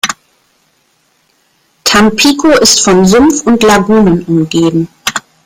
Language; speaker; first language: German; native; German